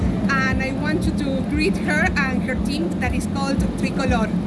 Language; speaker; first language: English; non-native, fluent; Spanish